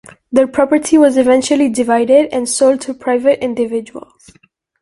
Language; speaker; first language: English; non-native, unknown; Catalan